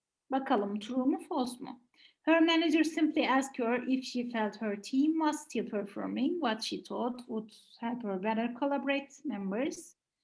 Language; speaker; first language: English; non-native, fluent; Turkish